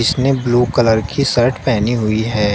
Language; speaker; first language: Hindi; native; Hindi